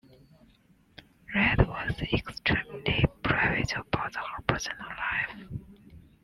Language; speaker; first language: English; non-native, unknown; Chinese